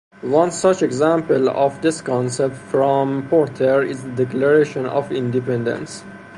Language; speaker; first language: English; non-native, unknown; Persian